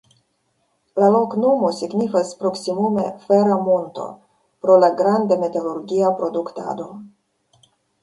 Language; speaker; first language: Esperanto; non-native, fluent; Russian